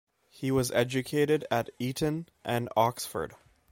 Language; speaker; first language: English; native; English